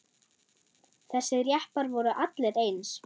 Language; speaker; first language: Icelandic; non-native, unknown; German